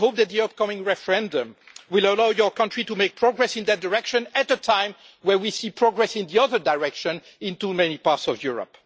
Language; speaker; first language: English; non-native, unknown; French